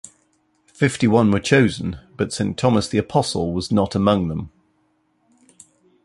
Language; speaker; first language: English; native; English